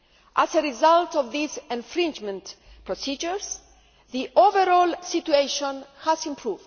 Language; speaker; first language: English; non-native, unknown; Greek